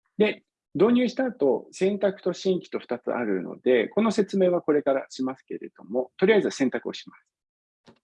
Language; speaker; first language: Japanese; non-native, fluent; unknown